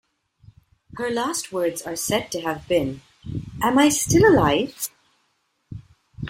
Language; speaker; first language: English; non-native, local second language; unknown